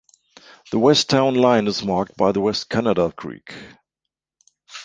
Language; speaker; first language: English; non-native, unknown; German